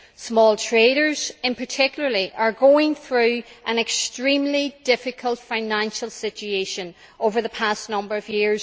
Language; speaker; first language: English; native; English